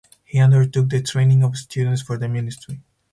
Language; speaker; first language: English; non-native, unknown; Spanish